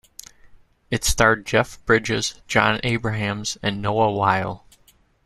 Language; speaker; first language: English; native; English